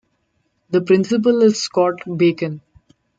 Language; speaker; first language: English; non-native, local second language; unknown